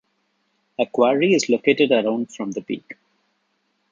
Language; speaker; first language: English; non-native, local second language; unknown